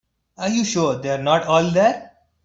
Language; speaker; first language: English; non-native, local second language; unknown